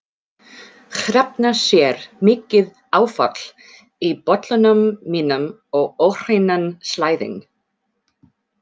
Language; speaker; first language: Icelandic; non-native, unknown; English